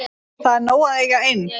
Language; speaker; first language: Icelandic; native; Icelandic